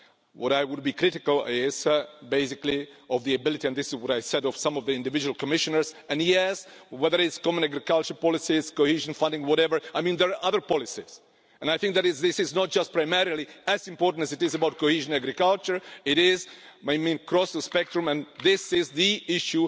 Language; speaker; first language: English; non-native, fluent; Czech